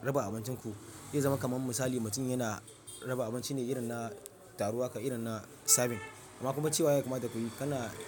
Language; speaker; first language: Hausa; non-native, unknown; Yoruba